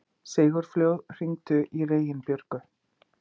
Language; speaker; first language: Icelandic; native; Icelandic